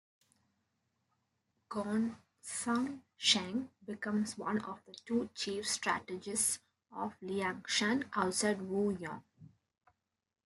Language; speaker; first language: English; non-native, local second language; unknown